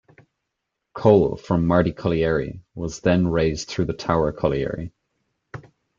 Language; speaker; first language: English; native; English